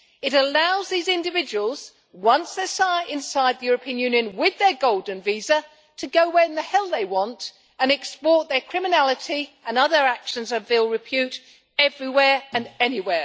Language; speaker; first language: English; native; English